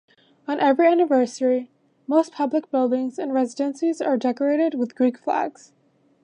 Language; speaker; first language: English; native; English